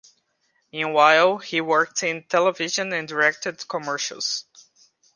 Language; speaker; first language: English; non-native, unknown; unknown